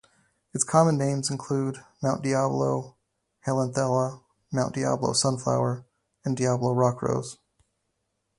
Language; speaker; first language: English; native; English